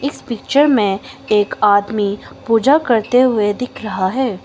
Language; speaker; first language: Hindi; non-native, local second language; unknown